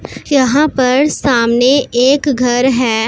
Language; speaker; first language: Hindi; non-native, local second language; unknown